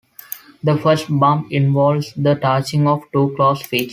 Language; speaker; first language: English; non-native, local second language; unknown